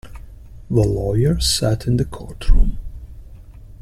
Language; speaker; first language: English; non-native, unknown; Italian